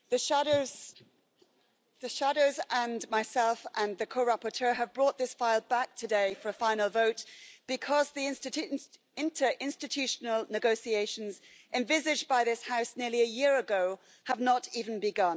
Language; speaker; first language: English; native; English